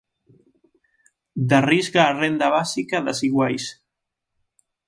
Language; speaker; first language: Galician; native; Galician